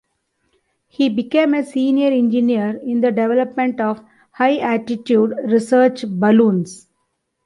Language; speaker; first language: English; non-native, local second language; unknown